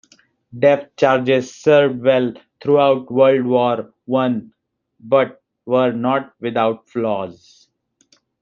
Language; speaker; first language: English; non-native, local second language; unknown